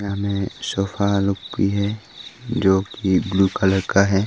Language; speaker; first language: Hindi; non-native, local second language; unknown